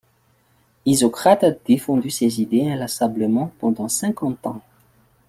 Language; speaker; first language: French; non-native, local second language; Malagasy